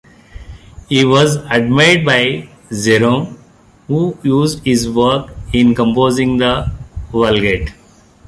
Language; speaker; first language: English; non-native, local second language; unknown